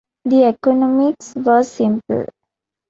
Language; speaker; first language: English; non-native, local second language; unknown